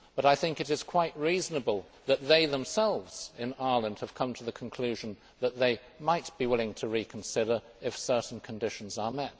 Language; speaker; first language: English; native; English